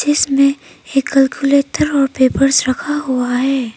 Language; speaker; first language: Hindi; non-native, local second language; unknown